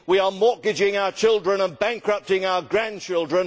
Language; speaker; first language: English; native; English